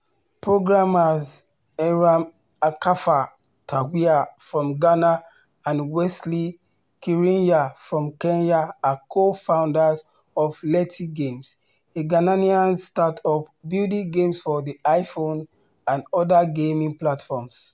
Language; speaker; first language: English; non-native, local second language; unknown